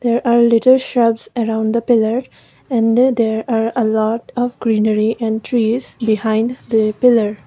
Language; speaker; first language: English; non-native, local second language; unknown